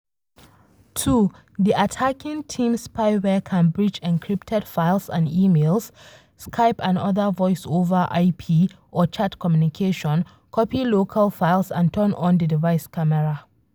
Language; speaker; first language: English; non-native, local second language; Hausa